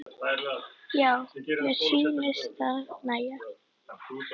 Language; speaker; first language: Icelandic; native; Icelandic